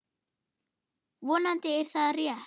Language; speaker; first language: Icelandic; non-native, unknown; German